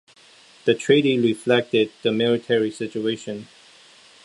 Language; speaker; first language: English; non-native, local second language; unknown